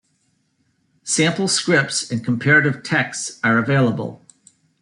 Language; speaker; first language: English; native; English